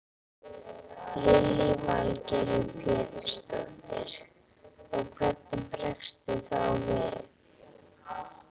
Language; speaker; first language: Icelandic; native; Icelandic